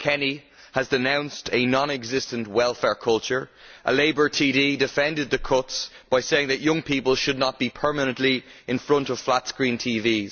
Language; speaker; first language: English; native; English